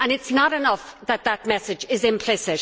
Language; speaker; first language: English; native; English